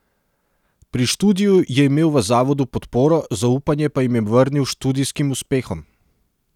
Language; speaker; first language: Slovenian; non-native, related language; Serbian